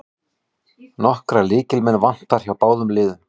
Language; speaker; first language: Icelandic; native; Icelandic